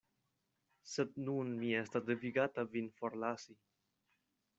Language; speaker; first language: Esperanto; non-native, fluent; Spanish